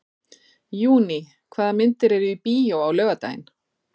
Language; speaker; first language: Icelandic; native; Icelandic